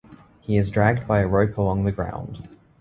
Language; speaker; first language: English; native; English